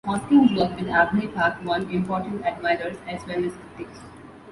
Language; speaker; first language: English; non-native, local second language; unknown